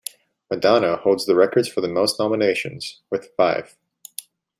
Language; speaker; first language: English; native; English